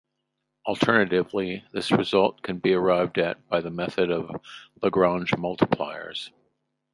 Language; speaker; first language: English; native; English